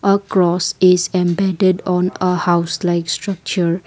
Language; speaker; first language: English; non-native, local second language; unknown